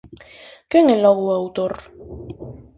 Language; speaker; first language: Galician; native; Galician